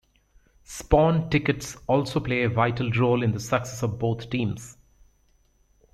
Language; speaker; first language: English; native; English